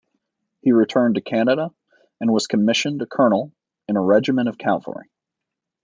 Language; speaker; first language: English; native; English